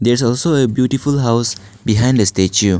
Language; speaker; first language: English; non-native, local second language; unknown